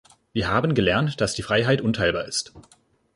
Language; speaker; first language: German; native; German